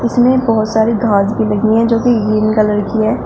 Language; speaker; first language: Hindi; native; Hindi